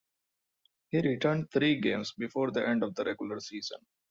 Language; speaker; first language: English; non-native, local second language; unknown